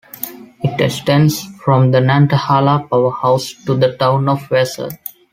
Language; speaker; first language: English; non-native, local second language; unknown